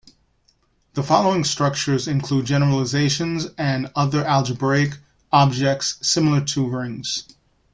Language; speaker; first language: English; native; English